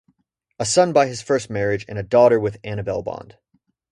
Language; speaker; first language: English; native; English